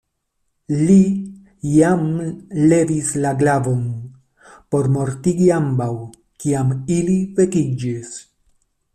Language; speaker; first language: Esperanto; non-native, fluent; Spanish